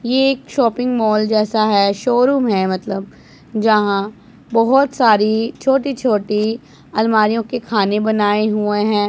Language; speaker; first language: Hindi; non-native, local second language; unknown